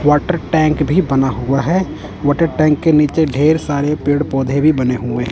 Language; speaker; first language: Hindi; non-native, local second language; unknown